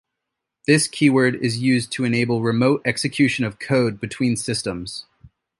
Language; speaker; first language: English; native; English